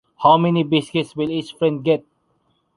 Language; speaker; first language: English; non-native, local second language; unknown